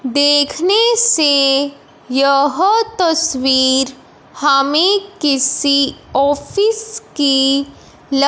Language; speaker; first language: Hindi; non-native, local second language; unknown